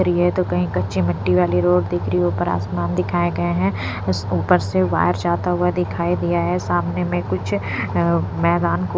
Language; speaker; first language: Hindi; non-native, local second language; Punjabi